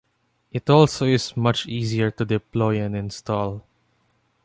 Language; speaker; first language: English; non-native, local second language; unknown